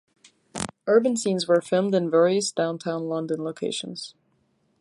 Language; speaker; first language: English; non-native, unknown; Turkish